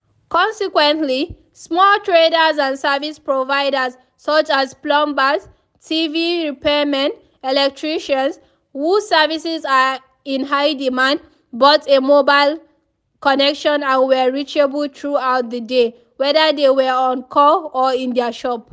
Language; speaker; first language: English; non-native, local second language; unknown